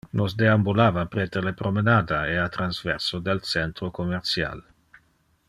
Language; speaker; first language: Interlingua; non-native, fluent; Dutch